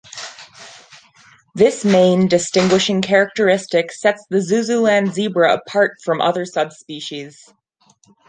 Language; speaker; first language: English; non-native, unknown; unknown